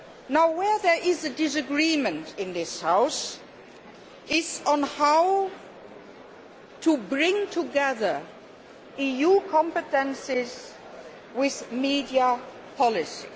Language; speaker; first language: English; non-native, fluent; Luxembourgish